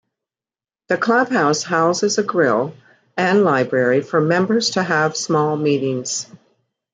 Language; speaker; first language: English; native; English